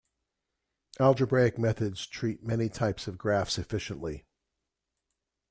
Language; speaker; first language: English; native; English